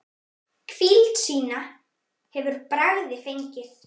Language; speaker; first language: Icelandic; native; Icelandic